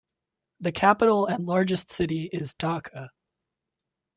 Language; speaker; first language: English; native; English